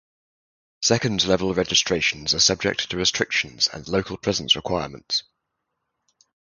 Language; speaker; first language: English; native; English